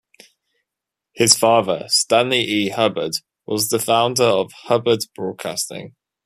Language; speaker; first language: English; native; English